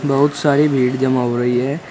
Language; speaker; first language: Hindi; native; Hindi